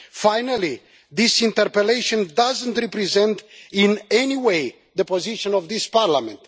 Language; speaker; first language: English; non-native, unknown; Romanian